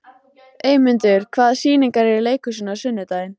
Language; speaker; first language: Icelandic; native; Icelandic